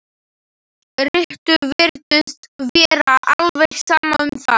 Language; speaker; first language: Icelandic; non-native, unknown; Slovak